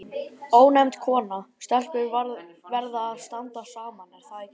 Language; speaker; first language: Icelandic; native; Icelandic